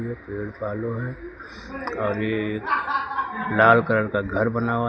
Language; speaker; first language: Hindi; native; Hindi